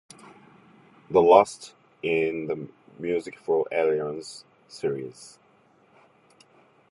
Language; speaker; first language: English; non-native, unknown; Japanese